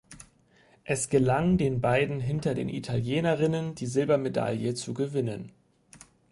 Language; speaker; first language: German; native; German